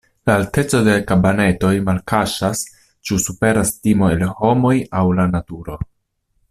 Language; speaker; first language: Esperanto; non-native, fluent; Italian